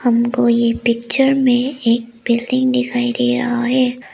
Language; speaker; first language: Hindi; non-native, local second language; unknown